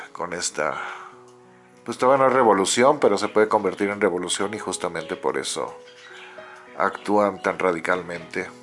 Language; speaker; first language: Spanish; native; Spanish